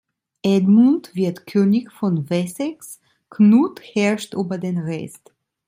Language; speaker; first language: German; non-native, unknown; Italian